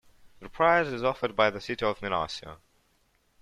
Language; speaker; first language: English; non-native, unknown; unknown